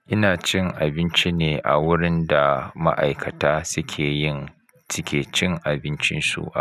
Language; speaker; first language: Hausa; native; Hausa